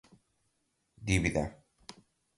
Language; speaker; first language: Portuguese; non-native, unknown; Galician